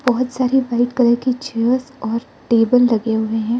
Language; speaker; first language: Hindi; non-native, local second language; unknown